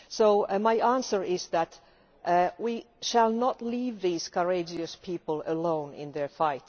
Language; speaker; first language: English; non-native, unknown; Finnish